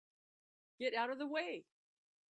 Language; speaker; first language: English; native; English